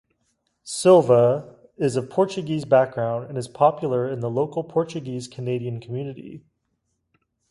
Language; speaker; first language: English; non-native, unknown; Chinese